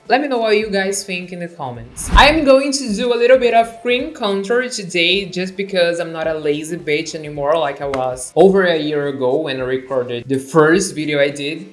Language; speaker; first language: English; non-native, fluent; Portuguese